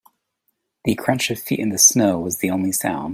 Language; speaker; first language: English; native; English